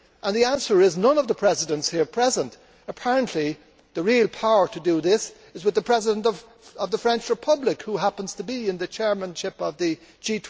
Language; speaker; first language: English; native; English